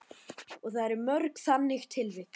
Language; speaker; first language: Icelandic; native; Icelandic